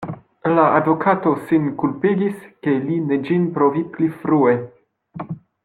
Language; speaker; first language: Esperanto; non-native, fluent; French